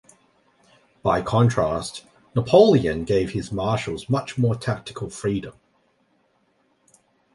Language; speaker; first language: English; native; English